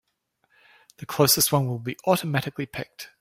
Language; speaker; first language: English; native; English